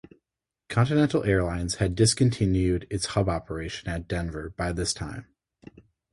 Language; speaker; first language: English; native; English